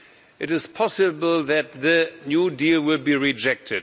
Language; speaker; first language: English; non-native, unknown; German